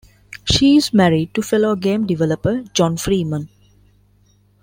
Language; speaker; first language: English; non-native, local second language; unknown